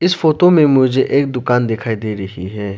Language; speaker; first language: Hindi; non-native, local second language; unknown